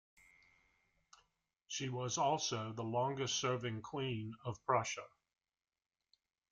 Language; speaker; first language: English; native; English